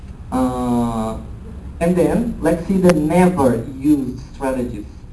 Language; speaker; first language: English; non-native, fluent; Portuguese